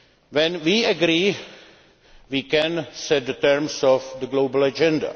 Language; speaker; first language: English; non-native, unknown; Czech